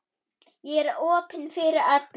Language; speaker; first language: Icelandic; non-native, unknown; German